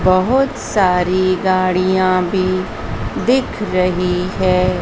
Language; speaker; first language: Hindi; native; Hindi